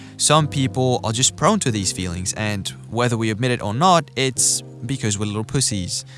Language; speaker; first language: English; native; English